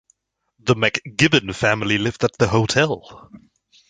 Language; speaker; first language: English; native; English